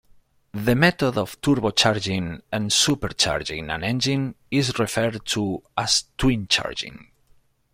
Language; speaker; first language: English; non-native, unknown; Spanish